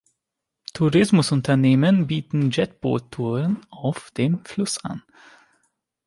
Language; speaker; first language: German; non-native, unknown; Hungarian